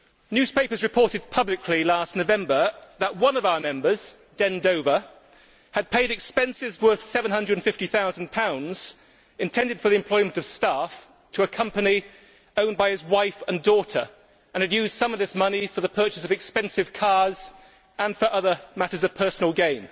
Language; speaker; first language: English; native; English